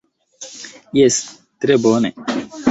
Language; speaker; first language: Esperanto; non-native, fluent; Chinese